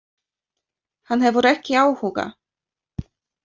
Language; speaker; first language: Icelandic; non-native, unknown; Polish